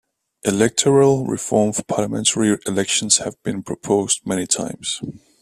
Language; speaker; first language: English; native; English